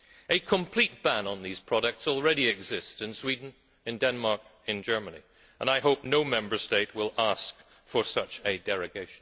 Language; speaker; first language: English; native; English